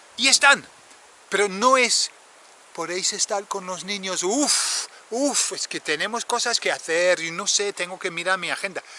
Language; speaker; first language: Spanish; non-native, fluent; English